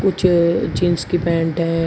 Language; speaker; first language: Hindi; native; Hindi